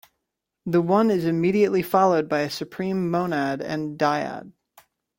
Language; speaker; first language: English; native; English